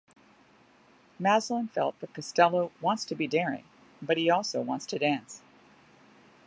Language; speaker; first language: English; native; English